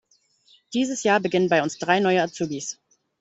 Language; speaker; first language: German; native; German